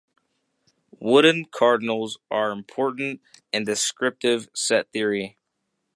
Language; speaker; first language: English; native; English